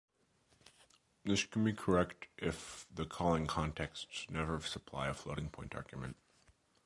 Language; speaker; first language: English; native; English